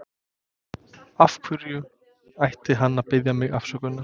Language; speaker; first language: Icelandic; non-native, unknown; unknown